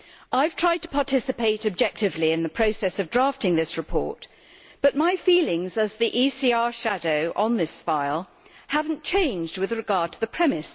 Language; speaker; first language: English; native; English